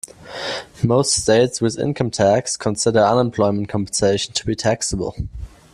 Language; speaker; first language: English; non-native, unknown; German